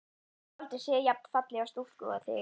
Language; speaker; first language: Icelandic; native; Icelandic